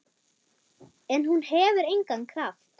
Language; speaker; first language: Icelandic; non-native, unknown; German